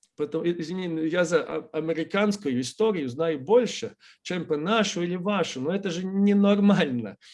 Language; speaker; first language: Russian; non-native, fluent; Latvian